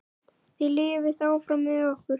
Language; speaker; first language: Icelandic; native; Icelandic